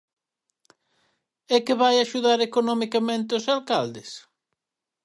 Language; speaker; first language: Galician; native; Galician